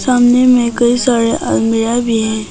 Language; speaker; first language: Hindi; non-native, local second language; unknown